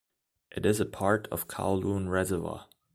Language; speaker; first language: English; non-native, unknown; German